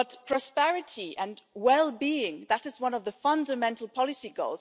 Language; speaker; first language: English; non-native, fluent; German